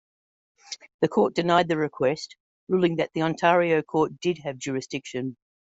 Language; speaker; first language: English; native; English